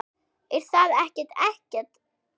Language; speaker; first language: Icelandic; non-native, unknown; German